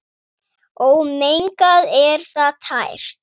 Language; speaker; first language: Icelandic; non-native, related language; Swedish